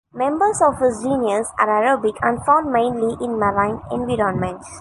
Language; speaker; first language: English; non-native, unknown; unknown